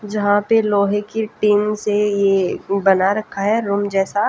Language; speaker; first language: Hindi; native; Hindi